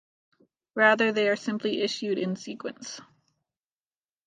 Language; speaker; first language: English; native; English